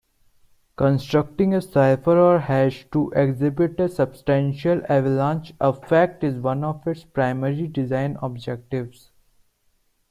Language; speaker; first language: English; non-native, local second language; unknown